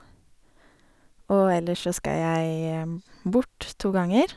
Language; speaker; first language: Norwegian; native; Norwegian